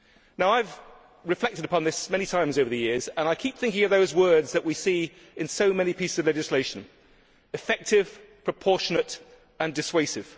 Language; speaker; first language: English; native; English